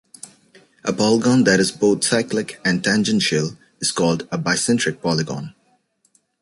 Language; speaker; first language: English; native; English